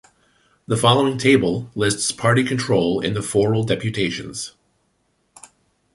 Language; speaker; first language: English; native; English